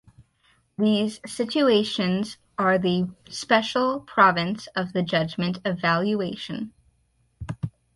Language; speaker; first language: English; native; English